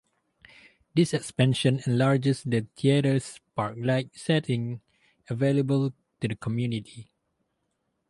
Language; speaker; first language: English; non-native, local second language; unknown